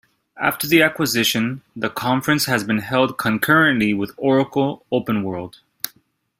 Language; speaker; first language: English; native; English